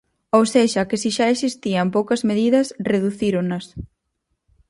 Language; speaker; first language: Galician; native; Galician